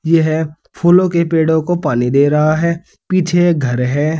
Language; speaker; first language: Hindi; native; Hindi